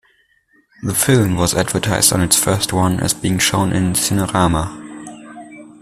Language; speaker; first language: English; non-native, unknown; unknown